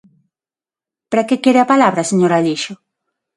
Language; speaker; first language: Galician; non-native, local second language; Spanish